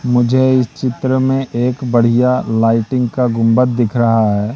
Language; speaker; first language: Hindi; native; Hindi